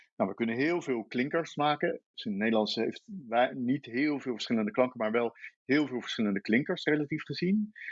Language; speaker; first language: Dutch; native; Dutch